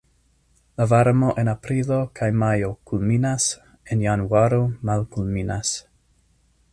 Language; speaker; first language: Esperanto; non-native, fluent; English